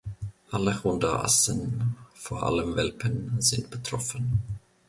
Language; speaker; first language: German; non-native, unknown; Finnish